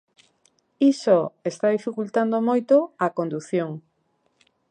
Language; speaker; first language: Galician; native; Galician